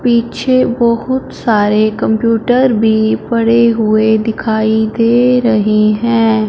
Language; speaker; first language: Hindi; non-native, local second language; Punjabi